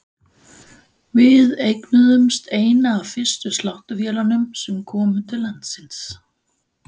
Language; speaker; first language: Icelandic; non-native, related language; Danish